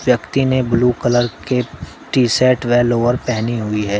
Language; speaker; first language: Hindi; native; Hindi